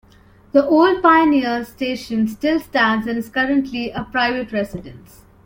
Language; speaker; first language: English; non-native, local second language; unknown